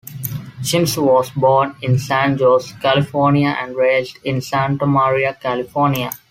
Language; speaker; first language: English; non-native, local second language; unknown